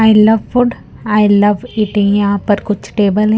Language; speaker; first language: Hindi; non-native, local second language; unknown